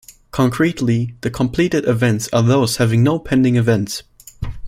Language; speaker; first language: English; non-native, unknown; German